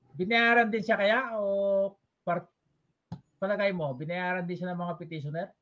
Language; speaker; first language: Filipino; non-native, local second language; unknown